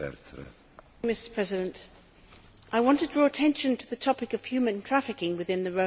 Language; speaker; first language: English; native; English